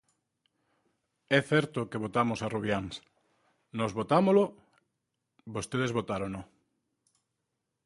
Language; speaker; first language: Galician; native; Galician